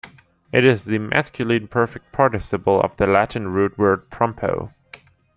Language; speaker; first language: English; non-native, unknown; German